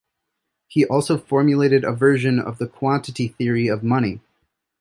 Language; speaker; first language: English; native; English